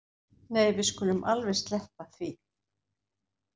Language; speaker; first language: Icelandic; native; Icelandic